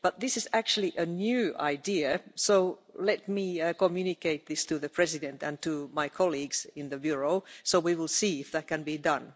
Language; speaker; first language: English; non-native, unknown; Finnish